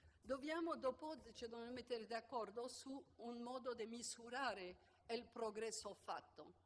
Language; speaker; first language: Italian; non-native, fluent; French